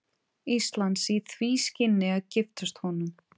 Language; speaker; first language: Icelandic; non-native, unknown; Portuguese